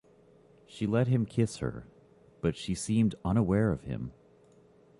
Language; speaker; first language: English; native; English